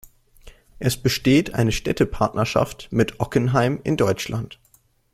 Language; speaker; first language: German; native; German